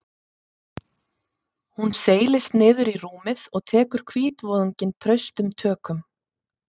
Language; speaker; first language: Icelandic; native; Icelandic